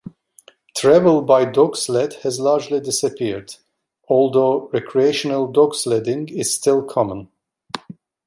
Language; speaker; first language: English; non-native, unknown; Turkish